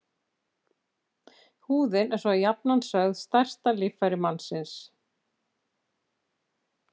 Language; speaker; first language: Icelandic; native; Icelandic